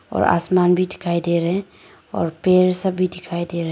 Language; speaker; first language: Hindi; non-native, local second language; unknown